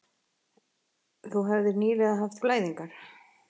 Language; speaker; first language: Icelandic; native; Icelandic